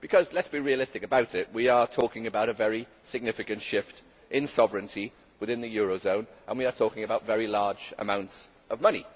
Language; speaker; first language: English; native; English